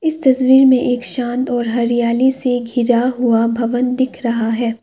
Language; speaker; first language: Hindi; non-native, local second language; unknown